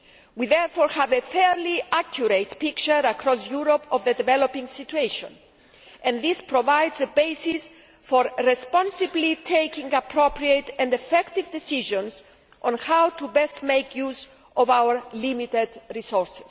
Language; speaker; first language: English; non-native, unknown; Greek